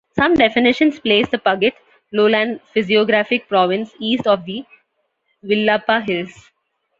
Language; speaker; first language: English; non-native, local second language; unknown